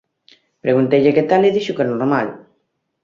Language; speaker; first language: Galician; native; Galician